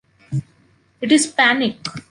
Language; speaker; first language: English; non-native, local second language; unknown